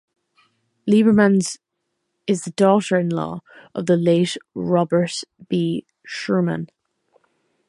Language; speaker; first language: English; native; English